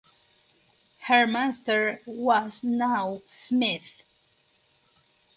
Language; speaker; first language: English; non-native, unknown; Spanish